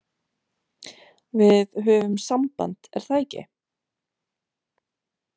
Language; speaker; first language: Icelandic; non-native, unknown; Romanian